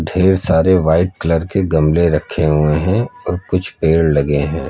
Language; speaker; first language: Hindi; native; Hindi